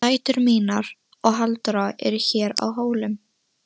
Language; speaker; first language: Icelandic; non-native, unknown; Russian